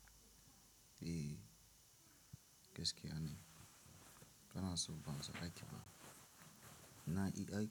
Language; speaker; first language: Hausa; non-native, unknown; Tiv